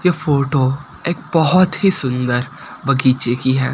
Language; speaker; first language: Hindi; non-native, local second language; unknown